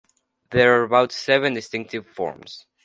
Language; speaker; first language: English; non-native, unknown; Spanish